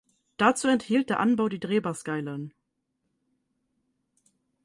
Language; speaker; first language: German; native; German